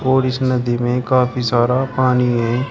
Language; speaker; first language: Hindi; native; Hindi